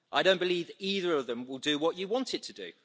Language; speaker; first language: English; native; English